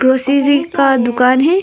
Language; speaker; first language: Hindi; non-native, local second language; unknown